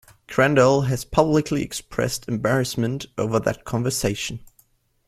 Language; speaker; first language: English; non-native, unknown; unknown